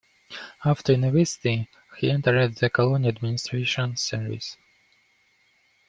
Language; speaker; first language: English; non-native, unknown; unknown